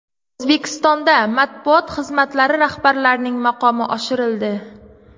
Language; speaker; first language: Uzbek; native; Uzbek